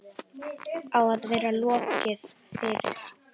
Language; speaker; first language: Icelandic; native; Icelandic